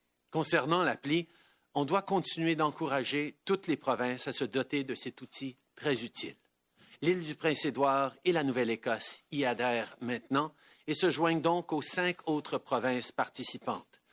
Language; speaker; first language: French; early bilingual, heritage; French